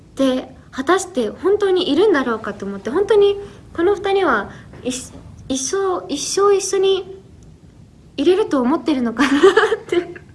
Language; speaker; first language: Japanese; early bilingual, heritage; Japanese